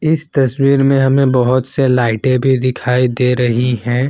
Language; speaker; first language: Hindi; non-native, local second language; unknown